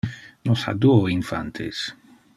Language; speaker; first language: Interlingua; non-native, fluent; Dutch